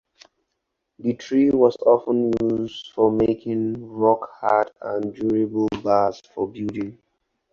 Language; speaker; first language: English; non-native, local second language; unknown